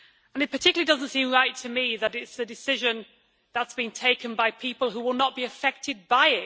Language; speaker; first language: English; native; English